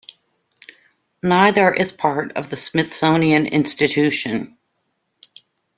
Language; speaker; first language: English; native; English